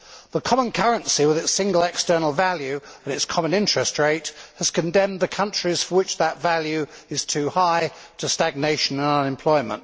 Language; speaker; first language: English; native; English